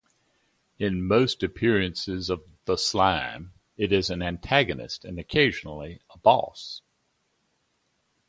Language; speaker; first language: English; native; English